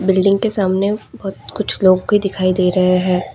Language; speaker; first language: Hindi; non-native, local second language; Assamese